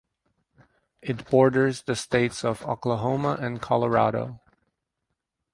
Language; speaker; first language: English; native; English